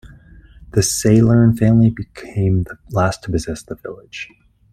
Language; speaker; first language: English; native; English